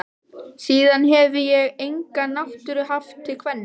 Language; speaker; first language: Icelandic; native; Icelandic